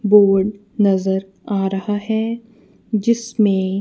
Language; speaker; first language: Hindi; non-native, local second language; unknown